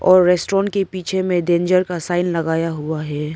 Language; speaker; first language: Hindi; non-native, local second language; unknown